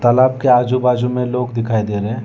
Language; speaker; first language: Hindi; non-native, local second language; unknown